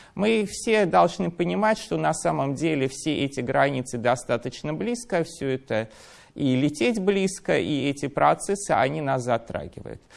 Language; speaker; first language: Russian; native; Russian